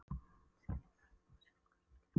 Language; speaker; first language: Icelandic; non-native, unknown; Polish